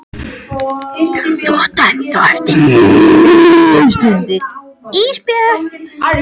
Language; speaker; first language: Icelandic; non-native, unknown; French